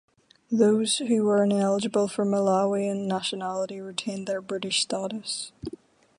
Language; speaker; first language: English; native; English